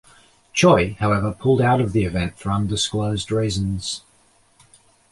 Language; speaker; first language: English; native; English